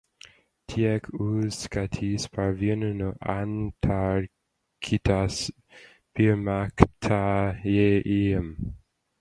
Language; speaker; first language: Latvian; early bilingual, heritage; Latvian